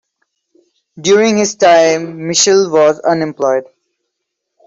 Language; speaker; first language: English; non-native, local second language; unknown